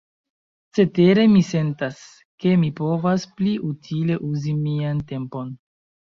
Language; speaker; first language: Esperanto; non-native, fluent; Chinese